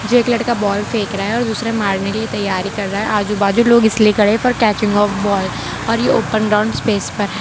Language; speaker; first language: Hindi; non-native, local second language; Gujarati